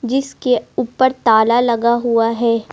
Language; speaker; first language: Hindi; native; Hindi